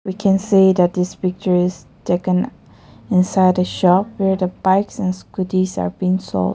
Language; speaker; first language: English; non-native, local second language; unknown